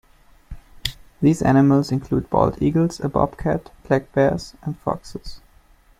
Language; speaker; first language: English; non-native, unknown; German